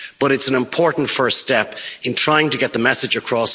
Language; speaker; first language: English; native; English